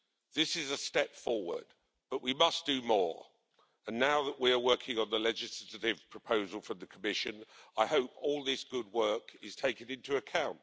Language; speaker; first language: English; native; English